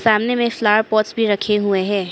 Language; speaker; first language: Hindi; early bilingual, other home language; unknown